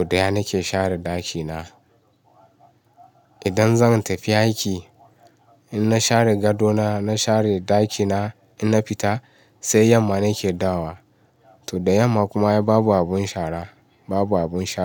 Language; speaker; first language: Hausa; non-native, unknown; Yoruba